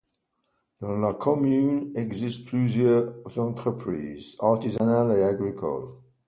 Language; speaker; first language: French; non-native, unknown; English